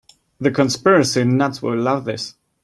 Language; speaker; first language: English; non-native, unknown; German